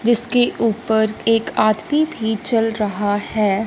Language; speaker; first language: Hindi; non-native, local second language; Punjabi